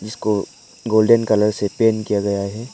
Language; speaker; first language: Hindi; non-native, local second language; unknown